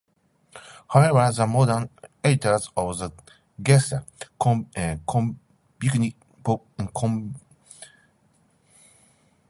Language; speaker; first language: English; non-native, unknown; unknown